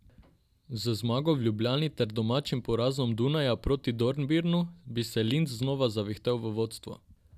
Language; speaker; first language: Slovenian; non-native, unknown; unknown